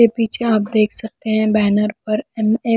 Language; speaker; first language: Hindi; non-native, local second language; Punjabi